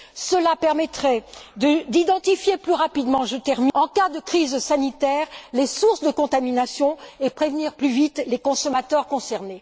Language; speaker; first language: French; native; French